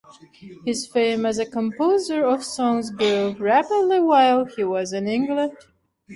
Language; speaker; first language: English; non-native, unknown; Turkmen